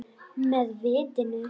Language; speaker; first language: Icelandic; native; Icelandic